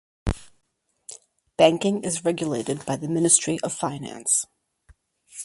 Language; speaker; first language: English; native; English